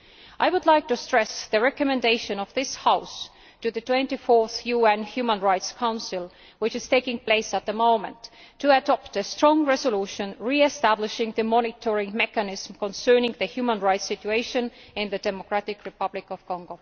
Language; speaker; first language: English; non-native, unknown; Estonian